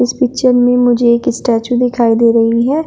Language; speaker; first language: Hindi; native; Hindi